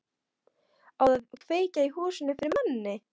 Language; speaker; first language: Icelandic; non-native, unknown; Polish